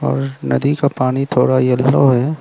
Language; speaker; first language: Hindi; non-native, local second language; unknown